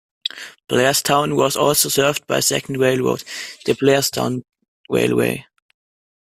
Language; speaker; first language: English; non-native, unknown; German